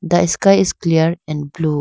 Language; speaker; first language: English; non-native, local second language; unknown